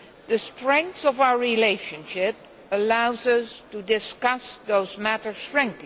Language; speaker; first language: English; non-native, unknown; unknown